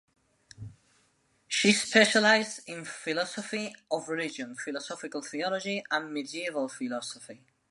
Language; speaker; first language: English; non-native, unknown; Spanish